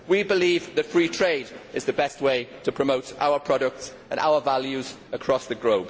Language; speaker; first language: English; native; English